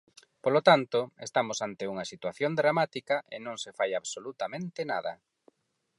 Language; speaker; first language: Galician; non-native, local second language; Spanish